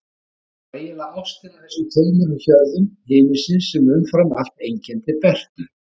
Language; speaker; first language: Icelandic; native; Icelandic